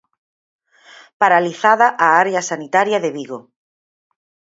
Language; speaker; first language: Galician; native; Galician